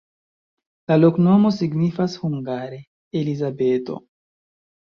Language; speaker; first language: Esperanto; non-native, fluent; Chinese